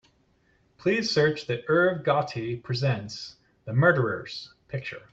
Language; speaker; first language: English; native; English